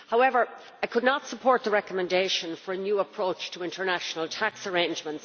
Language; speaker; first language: English; native; English